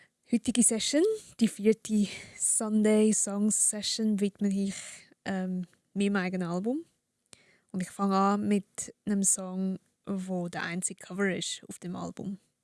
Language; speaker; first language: German; early bilingual, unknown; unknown